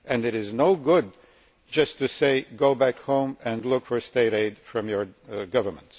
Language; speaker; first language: English; non-native, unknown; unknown